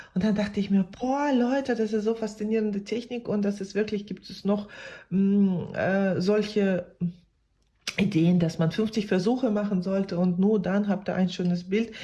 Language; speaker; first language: German; non-native, fluent; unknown